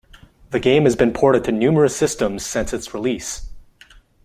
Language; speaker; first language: English; non-native, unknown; French